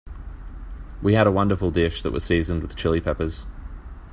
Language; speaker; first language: English; native; English